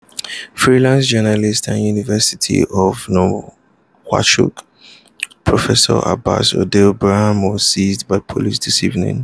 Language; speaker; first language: English; non-native, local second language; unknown